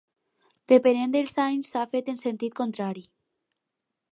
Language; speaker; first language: Catalan; non-native, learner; Spanish